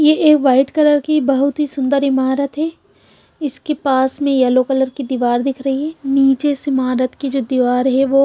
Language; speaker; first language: Hindi; non-native, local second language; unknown